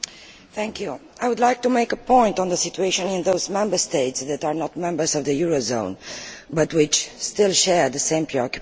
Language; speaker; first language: English; non-native, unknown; Romanian